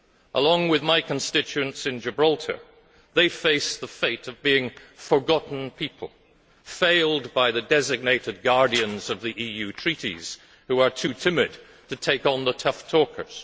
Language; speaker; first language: English; native; English